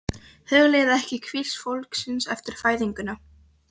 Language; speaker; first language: Icelandic; non-native, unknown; Polish